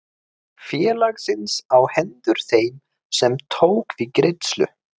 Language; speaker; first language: Icelandic; non-native, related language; Swedish